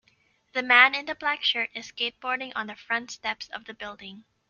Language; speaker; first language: English; native; English